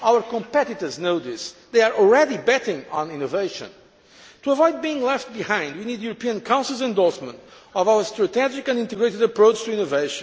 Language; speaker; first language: English; non-native, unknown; Portuguese